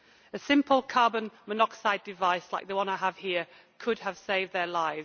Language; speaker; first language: English; native; English